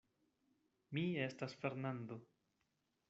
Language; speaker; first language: Esperanto; non-native, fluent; Spanish